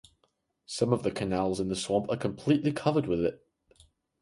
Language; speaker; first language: English; native; English